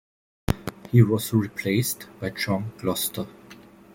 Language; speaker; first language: English; non-native, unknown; German